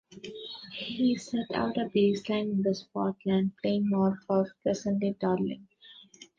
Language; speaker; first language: English; non-native, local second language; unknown